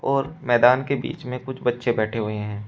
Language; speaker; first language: Hindi; native; Hindi